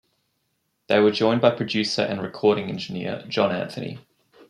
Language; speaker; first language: English; native; English